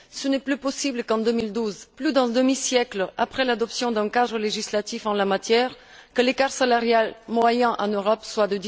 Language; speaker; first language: French; non-native, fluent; Bulgarian